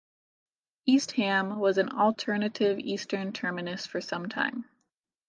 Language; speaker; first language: English; native; English